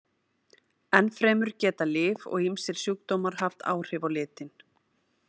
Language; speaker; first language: Icelandic; native; Icelandic